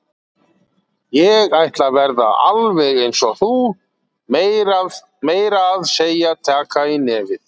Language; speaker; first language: Icelandic; native; Icelandic